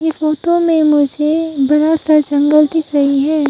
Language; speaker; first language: Hindi; non-native, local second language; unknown